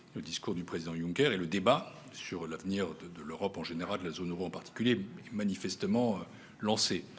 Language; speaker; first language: French; native; French